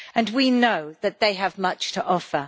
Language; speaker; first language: English; native; English